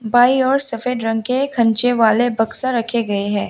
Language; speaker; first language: Hindi; non-native, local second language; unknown